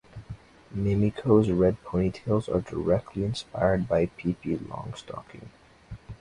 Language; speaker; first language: English; native; English